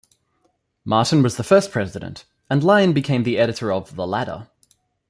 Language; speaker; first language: English; native; English